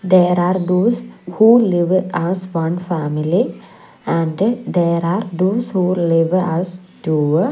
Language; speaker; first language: English; non-native, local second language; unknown